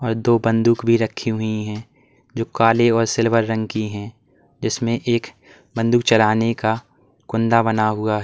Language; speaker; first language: Hindi; native; Hindi